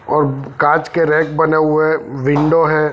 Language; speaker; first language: Hindi; non-native, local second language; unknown